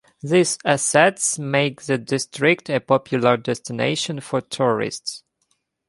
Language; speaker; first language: English; non-native, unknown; Ukrainian